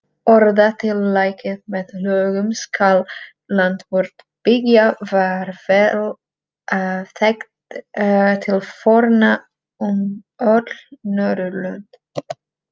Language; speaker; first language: Icelandic; non-native, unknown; Czech